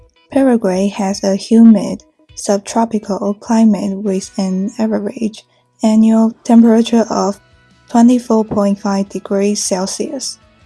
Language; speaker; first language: English; non-native, fluent; Chinese